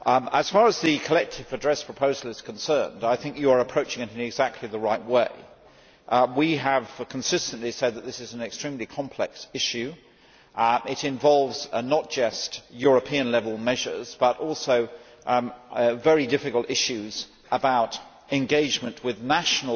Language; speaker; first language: English; native; English